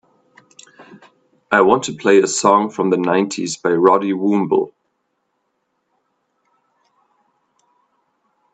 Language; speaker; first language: English; non-native, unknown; German